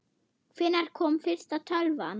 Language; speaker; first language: Icelandic; non-native, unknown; German